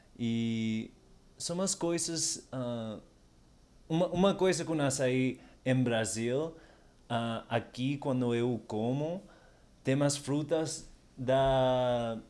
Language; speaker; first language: Portuguese; non-native, related language; Spanish